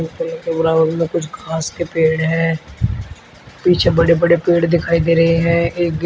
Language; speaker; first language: Hindi; native; Hindi